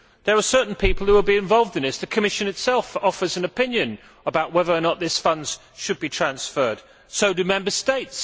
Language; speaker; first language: English; native; English